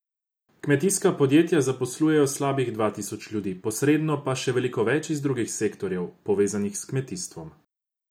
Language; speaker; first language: Slovenian; non-native, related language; Croatian